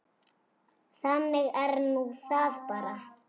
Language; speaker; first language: Icelandic; native; Icelandic